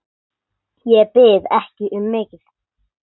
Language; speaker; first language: Icelandic; non-native, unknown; English